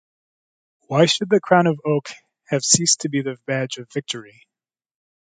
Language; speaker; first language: English; native; English